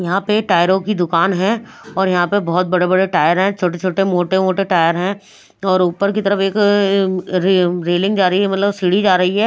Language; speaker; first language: Hindi; non-native, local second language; Punjabi